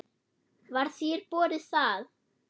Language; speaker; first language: Icelandic; non-native, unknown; German